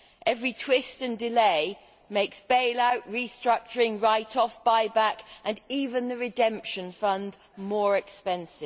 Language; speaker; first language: English; native; English